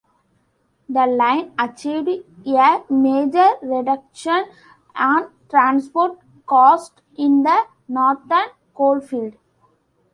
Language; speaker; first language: English; non-native, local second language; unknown